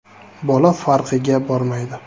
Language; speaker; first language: Uzbek; native; Uzbek